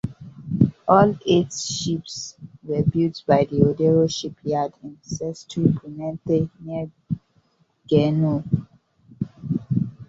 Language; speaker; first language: English; non-native, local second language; Hausa